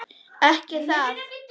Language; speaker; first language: Icelandic; non-native, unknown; Polish